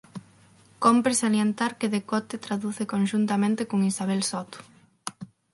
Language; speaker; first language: Galician; non-native, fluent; Spanish